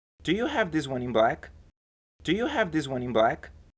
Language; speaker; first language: English; non-native, fluent; Portuguese